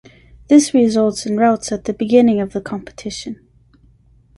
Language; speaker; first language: English; native; English